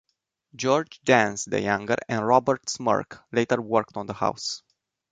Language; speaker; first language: English; non-native, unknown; Romanian